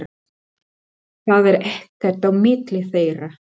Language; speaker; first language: Icelandic; non-native, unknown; Spanish